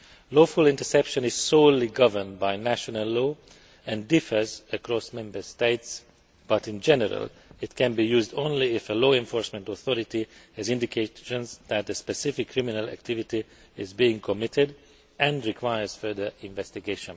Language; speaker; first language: English; non-native, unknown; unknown